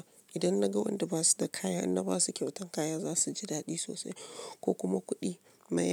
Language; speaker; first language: Hausa; non-native, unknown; Yoruba